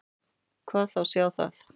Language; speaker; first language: Icelandic; native; Icelandic